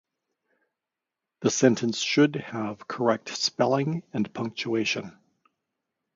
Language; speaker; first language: English; native; English